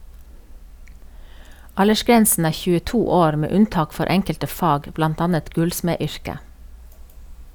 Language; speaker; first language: Norwegian; native; Norwegian